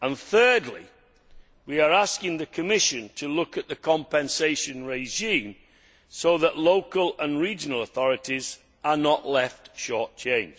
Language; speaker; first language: English; native; English